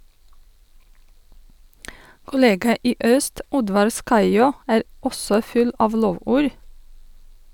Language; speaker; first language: Norwegian; non-native, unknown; Russian